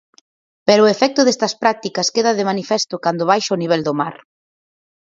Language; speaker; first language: Galician; native; Galician